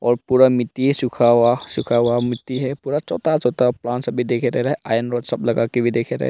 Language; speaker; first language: Hindi; non-native, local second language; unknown